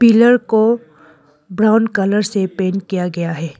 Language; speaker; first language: Hindi; non-native, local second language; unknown